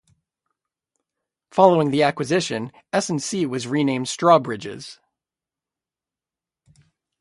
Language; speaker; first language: English; native; English